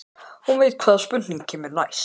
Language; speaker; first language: Icelandic; native; Icelandic